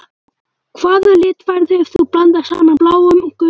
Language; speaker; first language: Icelandic; native; Icelandic